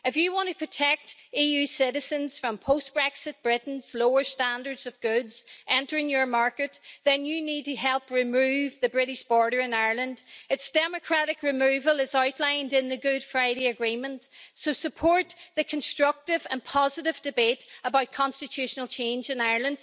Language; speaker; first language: English; native; English